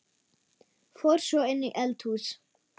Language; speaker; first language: Icelandic; non-native, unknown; German